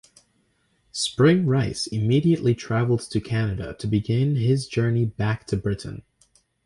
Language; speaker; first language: English; native; English